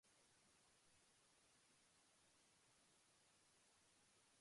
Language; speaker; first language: English; non-native, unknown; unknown